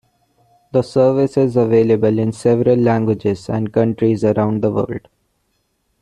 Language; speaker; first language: English; non-native, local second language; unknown